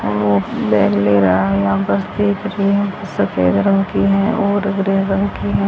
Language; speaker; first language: Hindi; native; Hindi